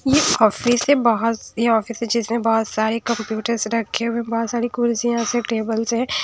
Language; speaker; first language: Hindi; non-native, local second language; Punjabi